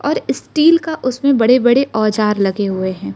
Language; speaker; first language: Hindi; non-native, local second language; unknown